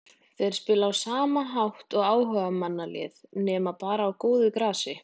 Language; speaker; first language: Icelandic; native; Icelandic